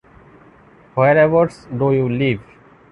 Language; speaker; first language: English; non-native, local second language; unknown